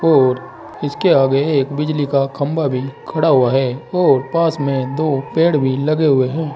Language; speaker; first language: Hindi; native; Hindi